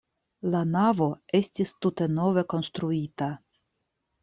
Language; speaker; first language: Esperanto; non-native, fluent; Russian